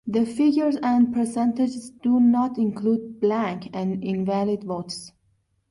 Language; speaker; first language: English; non-native, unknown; Persian